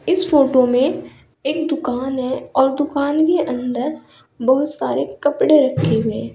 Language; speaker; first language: Hindi; native; Hindi